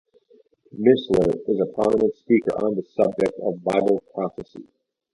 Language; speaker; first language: English; native; English